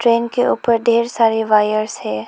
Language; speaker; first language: Hindi; non-native, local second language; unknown